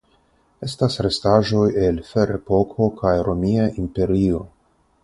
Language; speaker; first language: Esperanto; non-native, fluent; Russian